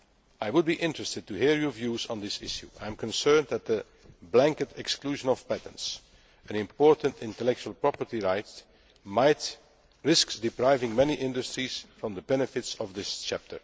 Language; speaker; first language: English; non-native, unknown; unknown